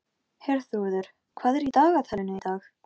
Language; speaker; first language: Icelandic; non-native, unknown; Polish